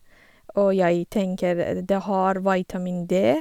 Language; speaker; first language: Norwegian; non-native, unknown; Persian